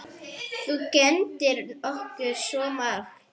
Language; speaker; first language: Icelandic; non-native, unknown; Arabic